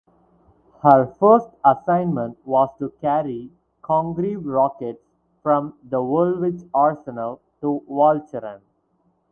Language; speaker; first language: English; non-native, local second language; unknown